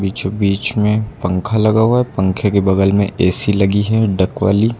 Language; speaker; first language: Hindi; native; Hindi